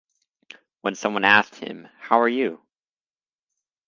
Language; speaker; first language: English; native; English